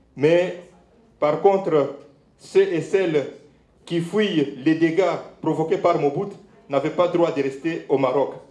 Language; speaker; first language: French; non-native, local second language; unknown